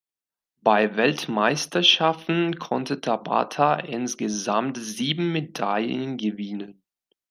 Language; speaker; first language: German; non-native, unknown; Spanish